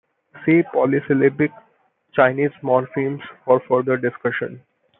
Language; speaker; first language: English; non-native, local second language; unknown